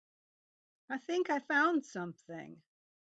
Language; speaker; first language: English; native; English